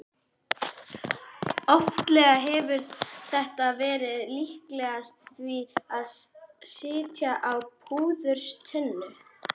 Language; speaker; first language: Icelandic; native; Icelandic